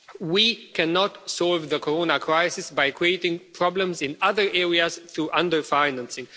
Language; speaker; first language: English; non-native, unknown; Romanian